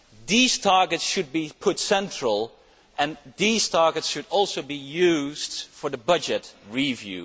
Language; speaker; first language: English; non-native, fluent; Dutch